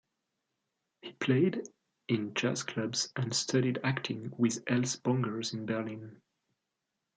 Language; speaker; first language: English; non-native, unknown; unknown